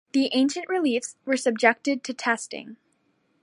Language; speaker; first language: English; native; English